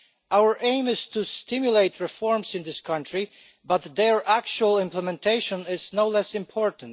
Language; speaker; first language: English; non-native, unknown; Polish